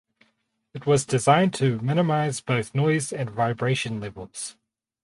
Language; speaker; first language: English; native; English